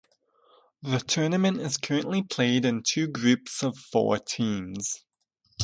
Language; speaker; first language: English; native; English